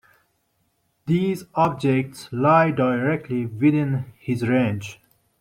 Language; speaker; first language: English; non-native, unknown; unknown